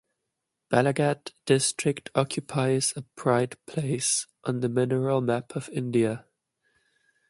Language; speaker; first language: English; non-native, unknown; German